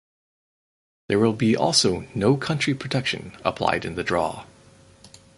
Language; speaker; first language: English; native; English